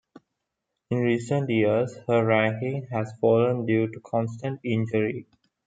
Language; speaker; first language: English; non-native, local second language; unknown